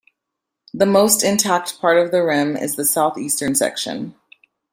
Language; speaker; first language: English; native; English